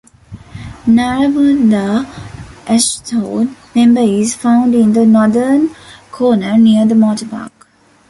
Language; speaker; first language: English; non-native, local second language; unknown